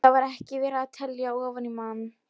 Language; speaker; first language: Icelandic; non-native, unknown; Polish